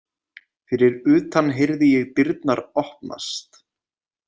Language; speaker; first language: Icelandic; native; Icelandic